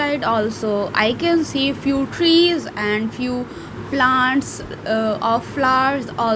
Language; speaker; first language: English; non-native, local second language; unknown